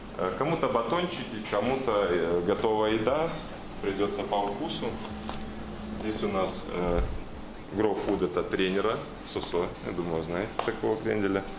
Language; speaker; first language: Russian; native; Russian